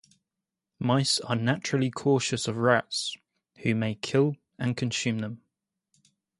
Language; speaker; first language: English; native; English